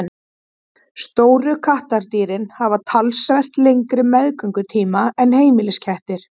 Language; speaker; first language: Icelandic; native; Icelandic